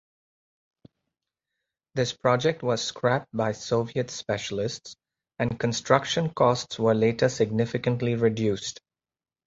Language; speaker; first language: English; native; English